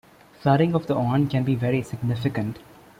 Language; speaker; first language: English; non-native, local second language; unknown